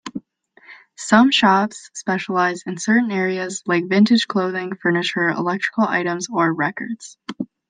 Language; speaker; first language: English; native; English